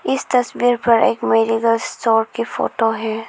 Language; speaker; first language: Hindi; non-native, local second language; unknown